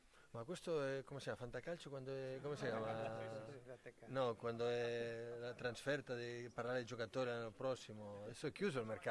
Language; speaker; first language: Italian; non-native, fluent; Catalan